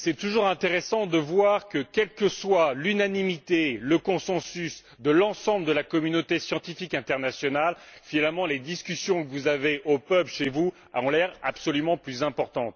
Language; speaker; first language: French; native; French